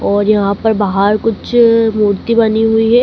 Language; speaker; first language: Hindi; native; Hindi